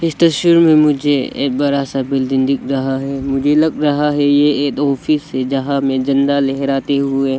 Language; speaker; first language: Hindi; non-native, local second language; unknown